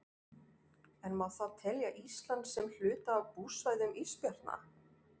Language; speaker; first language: Icelandic; non-native, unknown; French